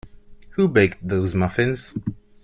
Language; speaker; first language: English; non-native, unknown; French